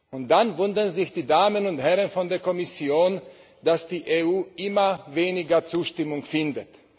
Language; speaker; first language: German; non-native, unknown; Slovak